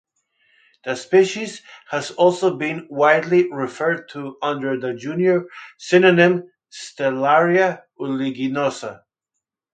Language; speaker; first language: English; native; English